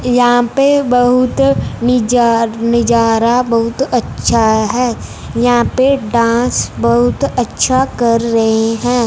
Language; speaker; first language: Hindi; non-native, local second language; Punjabi